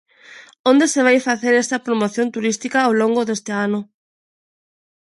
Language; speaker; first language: Galician; non-native, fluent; Spanish